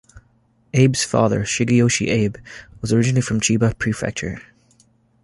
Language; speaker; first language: English; native; English